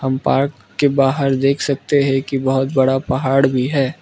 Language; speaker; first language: Hindi; non-native, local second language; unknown